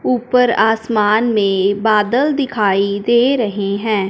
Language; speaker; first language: Hindi; non-native, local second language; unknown